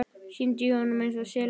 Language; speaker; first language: Icelandic; native; Icelandic